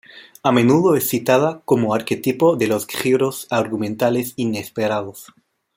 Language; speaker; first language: Spanish; non-native, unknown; German